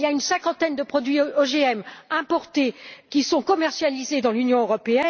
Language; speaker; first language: French; native; French